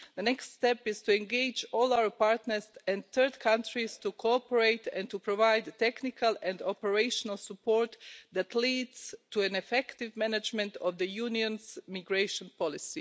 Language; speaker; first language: English; non-native, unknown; Croatian